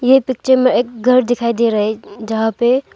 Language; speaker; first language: Hindi; non-native, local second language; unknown